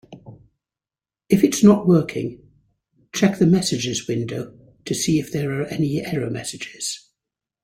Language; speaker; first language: English; native; English